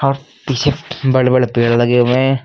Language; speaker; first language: Hindi; native; Hindi